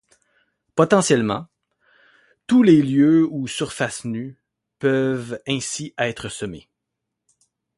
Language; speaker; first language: French; native; French